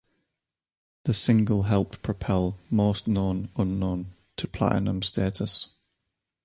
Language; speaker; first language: English; native; English